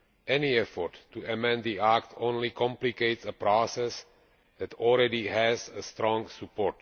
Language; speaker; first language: English; non-native, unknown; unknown